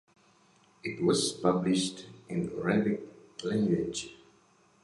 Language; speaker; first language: English; native; English